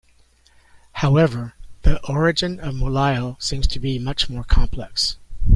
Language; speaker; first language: English; native; English